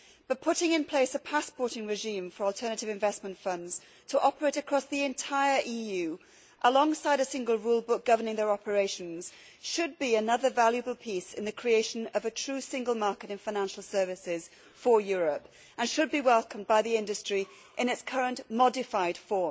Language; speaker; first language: English; native; English